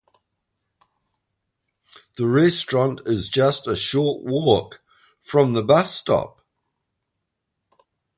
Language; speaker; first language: English; native; English